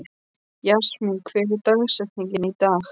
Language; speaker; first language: Icelandic; non-native, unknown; Polish